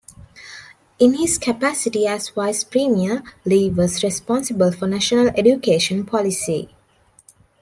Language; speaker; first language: English; non-native, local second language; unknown